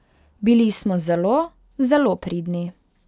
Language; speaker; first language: Slovenian; non-native, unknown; Hungarian